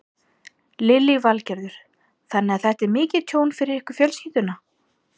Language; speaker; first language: Icelandic; native; Icelandic